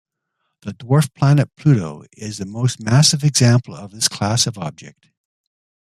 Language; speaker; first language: English; native; English